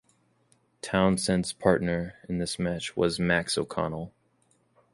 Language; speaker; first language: English; native; English